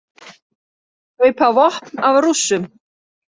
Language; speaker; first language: Icelandic; native; Icelandic